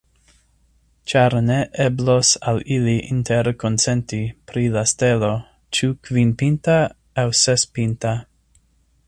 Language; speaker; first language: Esperanto; non-native, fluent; English